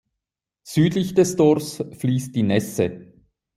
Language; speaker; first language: German; native; German